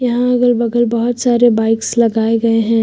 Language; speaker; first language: Hindi; native; Hindi